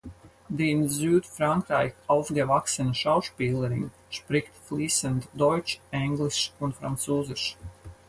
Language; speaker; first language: German; non-native, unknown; Latvian